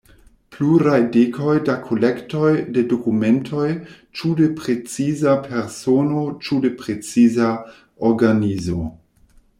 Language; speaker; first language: Esperanto; non-native, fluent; German